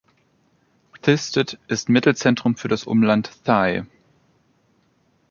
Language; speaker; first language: German; native; German